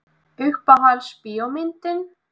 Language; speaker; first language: Icelandic; non-native, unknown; Russian